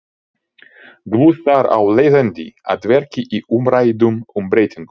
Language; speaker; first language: Icelandic; non-native, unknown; Ukrainian